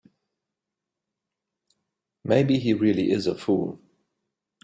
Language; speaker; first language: English; native; English